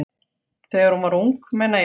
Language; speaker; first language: Icelandic; non-native, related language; Faroese